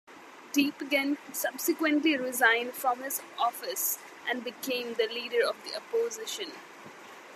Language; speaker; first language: English; non-native, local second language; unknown